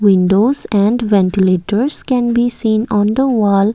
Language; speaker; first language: English; non-native, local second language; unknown